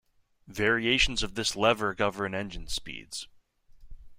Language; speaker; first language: English; native; English